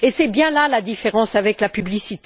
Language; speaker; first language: French; native; French